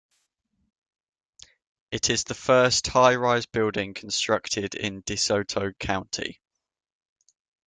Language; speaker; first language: English; native; English